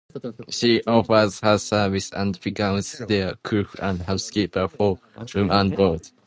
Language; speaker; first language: English; non-native, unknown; Japanese